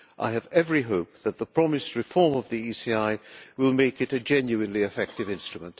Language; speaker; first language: English; non-native, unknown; Hungarian